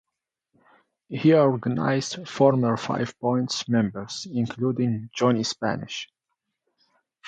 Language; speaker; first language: English; non-native, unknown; Arabic